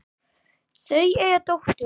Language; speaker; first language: Icelandic; native; Icelandic